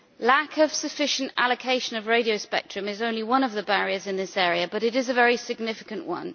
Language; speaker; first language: English; native; English